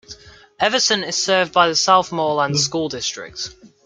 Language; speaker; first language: English; native; English